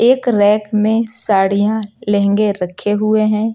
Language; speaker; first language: Hindi; native; Hindi